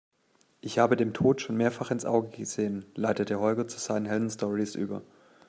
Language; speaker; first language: German; native; German